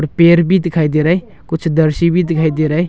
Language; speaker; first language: Hindi; non-native, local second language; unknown